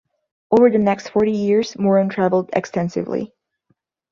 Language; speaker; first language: English; non-native, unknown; Portuguese